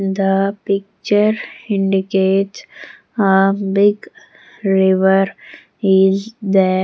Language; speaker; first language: English; non-native, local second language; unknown